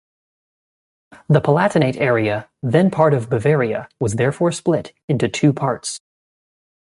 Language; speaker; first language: English; native; English